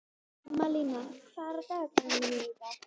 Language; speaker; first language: Icelandic; native; Icelandic